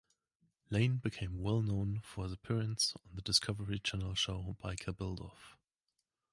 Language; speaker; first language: English; native; English